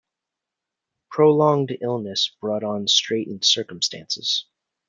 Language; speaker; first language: English; native; English